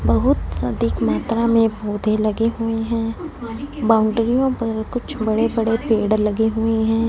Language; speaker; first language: Hindi; non-native, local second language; Punjabi